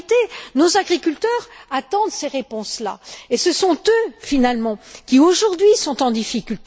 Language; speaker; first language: French; native; French